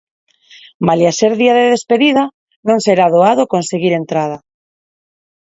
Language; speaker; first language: Galician; non-native, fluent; Spanish